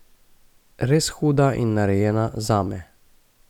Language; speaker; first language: Slovenian; native; Slovenian